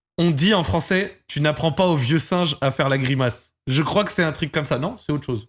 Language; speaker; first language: French; native; French